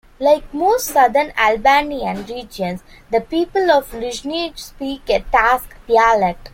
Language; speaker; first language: English; non-native, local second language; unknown